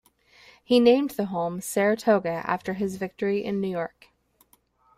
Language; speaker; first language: English; native; English